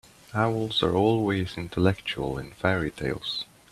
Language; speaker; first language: English; native; English